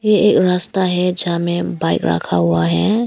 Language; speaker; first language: Hindi; early bilingual, other home language; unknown